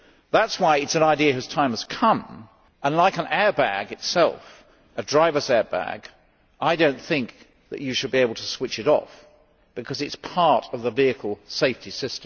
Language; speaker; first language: English; native; English